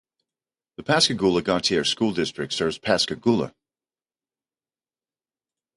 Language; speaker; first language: English; native; English